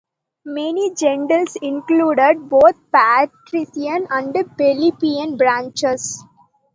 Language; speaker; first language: English; non-native, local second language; Tamil